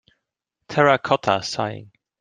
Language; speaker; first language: English; non-native, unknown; Dutch